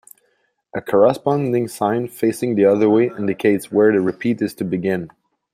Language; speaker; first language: English; non-native, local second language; French